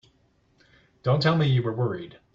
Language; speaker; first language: English; native; English